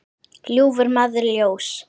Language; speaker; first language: Icelandic; native; Icelandic